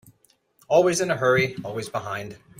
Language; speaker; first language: English; native; English